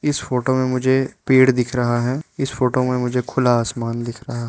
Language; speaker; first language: Hindi; non-native, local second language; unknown